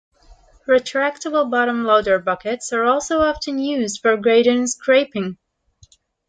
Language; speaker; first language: English; native; English